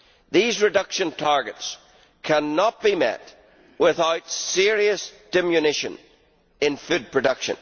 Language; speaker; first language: English; native; English